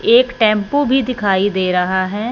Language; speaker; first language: Hindi; non-native, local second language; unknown